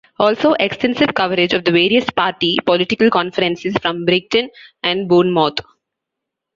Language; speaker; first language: English; non-native, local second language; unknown